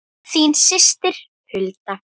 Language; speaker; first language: Icelandic; native; Icelandic